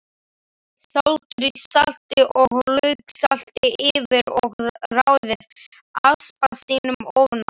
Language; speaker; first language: Icelandic; non-native, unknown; Slovak